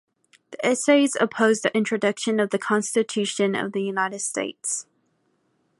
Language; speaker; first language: English; native; English